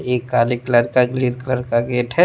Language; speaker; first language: Hindi; non-native, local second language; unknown